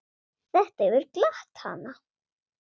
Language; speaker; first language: Icelandic; non-native, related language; Swedish